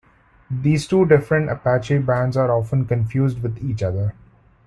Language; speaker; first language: English; non-native, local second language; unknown